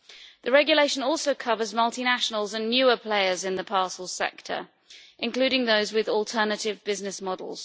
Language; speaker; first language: English; native; English